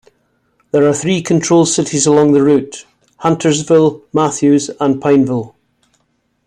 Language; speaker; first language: English; native; English